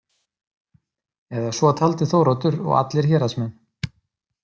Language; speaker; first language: Icelandic; native; Icelandic